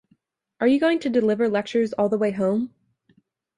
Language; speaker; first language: English; native; English